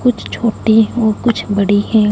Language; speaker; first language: Hindi; non-native, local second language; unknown